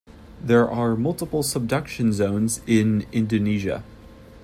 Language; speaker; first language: English; native; English